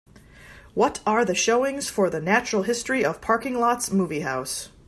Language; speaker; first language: English; native; English